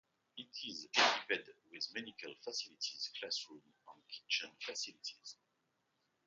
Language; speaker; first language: English; non-native, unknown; French